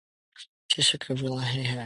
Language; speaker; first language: English; non-native, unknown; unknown